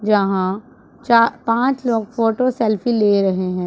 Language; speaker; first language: Hindi; non-native, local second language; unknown